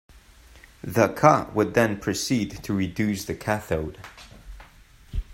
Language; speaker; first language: English; non-native, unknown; Spanish